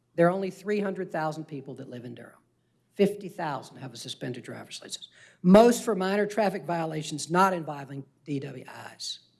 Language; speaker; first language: English; native; English